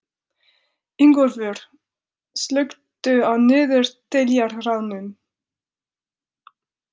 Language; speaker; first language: Icelandic; non-native, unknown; French